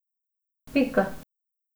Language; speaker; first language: Slovenian; non-native, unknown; Macedonian